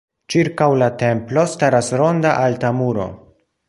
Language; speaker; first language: Esperanto; non-native, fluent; Polish